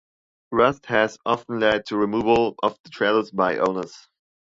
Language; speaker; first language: English; non-native, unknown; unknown